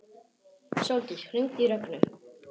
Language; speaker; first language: Icelandic; non-native, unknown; Polish